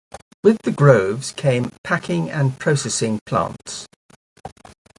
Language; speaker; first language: English; native; English